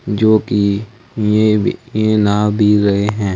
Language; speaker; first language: Hindi; native; Hindi